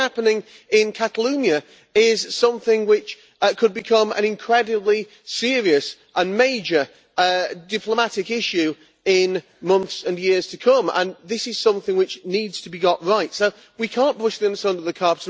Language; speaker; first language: English; native; English